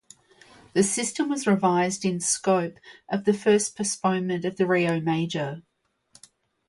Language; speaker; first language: English; native; English